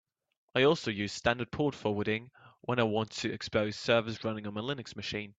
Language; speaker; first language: English; native; English